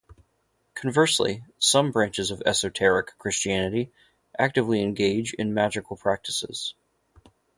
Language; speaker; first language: English; native; English